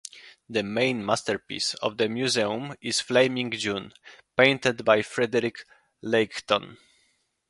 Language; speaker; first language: English; non-native, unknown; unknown